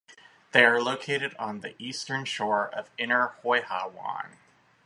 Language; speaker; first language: English; native; English